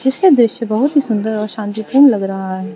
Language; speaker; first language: Hindi; non-native, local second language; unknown